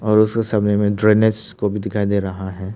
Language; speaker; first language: Hindi; early bilingual, other home language; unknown